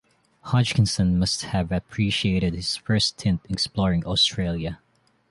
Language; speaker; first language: English; non-native, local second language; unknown